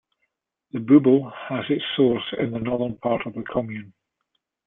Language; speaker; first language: English; native; English